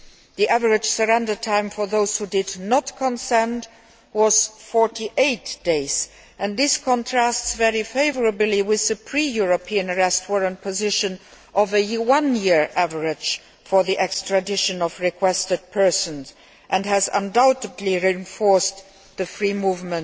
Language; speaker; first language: English; non-native, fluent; Luxembourgish